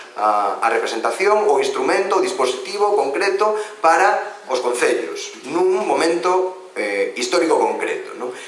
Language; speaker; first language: Galician; non-native, local second language; Spanish